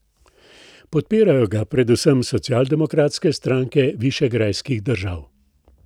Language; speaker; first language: Slovenian; native; Slovenian